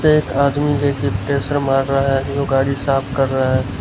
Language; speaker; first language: Hindi; non-native, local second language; Gujarati